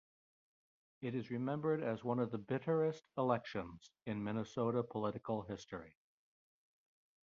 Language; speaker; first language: English; native; English